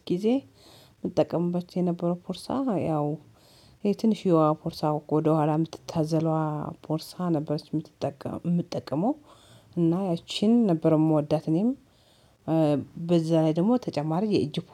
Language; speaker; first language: Amharic; native; Amharic